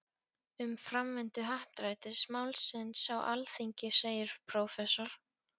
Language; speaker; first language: Icelandic; non-native, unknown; Polish